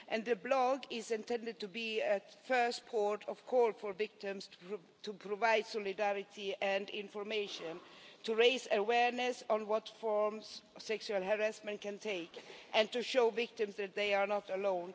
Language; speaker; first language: English; non-native, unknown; Swedish